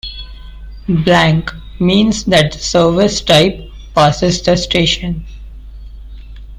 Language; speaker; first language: English; non-native, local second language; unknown